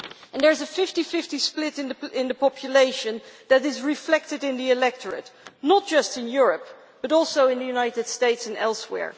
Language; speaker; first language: English; non-native, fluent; Dutch